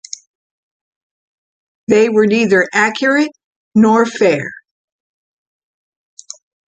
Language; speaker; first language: English; native; English